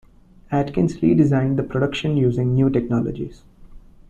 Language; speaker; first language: English; non-native, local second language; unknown